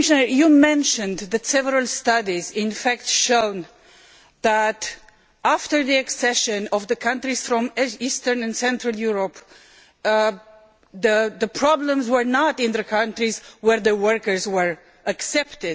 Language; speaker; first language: English; non-native, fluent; Romanian